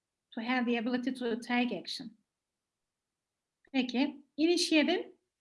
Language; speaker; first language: English; non-native, fluent; Turkish